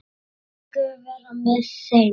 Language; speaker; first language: Icelandic; native; Icelandic